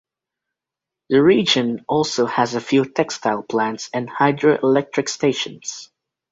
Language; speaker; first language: English; native; English